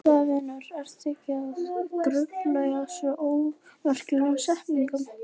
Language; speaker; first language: Icelandic; native; Icelandic